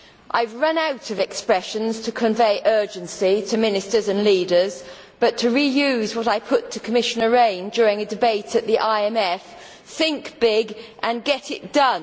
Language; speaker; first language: English; native; English